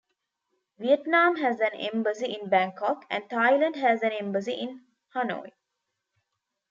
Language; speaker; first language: English; non-native, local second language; Tamil